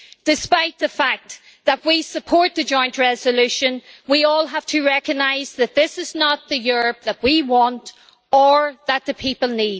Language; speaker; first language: English; native; English